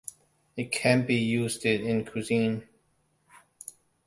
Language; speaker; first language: English; non-native, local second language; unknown